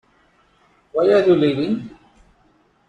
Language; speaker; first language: English; non-native, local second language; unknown